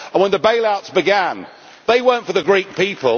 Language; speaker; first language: English; native; English